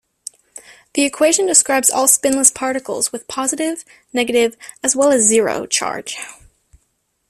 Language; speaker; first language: English; native; English